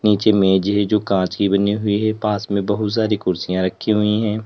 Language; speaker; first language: Hindi; native; Hindi